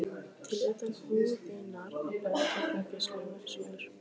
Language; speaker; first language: Icelandic; native; Icelandic